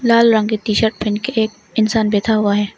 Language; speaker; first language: Hindi; non-native, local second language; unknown